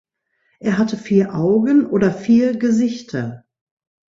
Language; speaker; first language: German; native; German